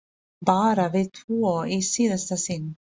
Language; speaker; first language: Icelandic; non-native, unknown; Filipino